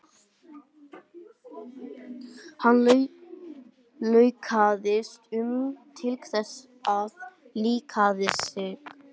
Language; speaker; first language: Icelandic; non-native, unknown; English